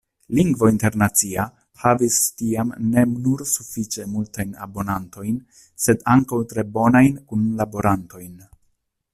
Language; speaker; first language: Esperanto; non-native, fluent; Italian